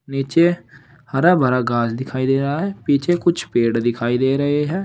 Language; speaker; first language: Hindi; native; Hindi